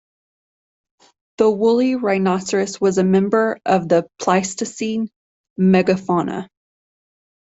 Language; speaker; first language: English; native; English